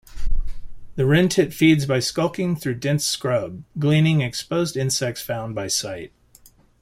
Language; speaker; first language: English; native; English